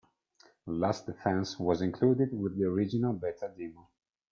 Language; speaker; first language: English; non-native, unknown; Italian